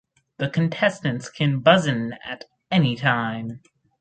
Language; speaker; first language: English; native; English